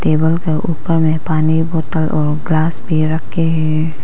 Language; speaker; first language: Hindi; non-native, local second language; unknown